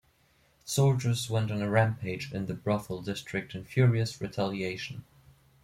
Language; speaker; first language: English; non-native, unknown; German